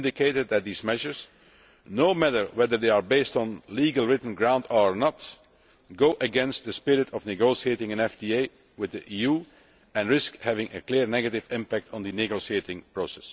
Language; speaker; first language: English; non-native, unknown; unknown